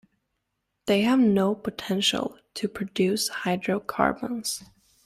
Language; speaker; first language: English; native; English